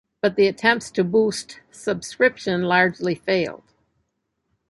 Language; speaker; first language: English; native; English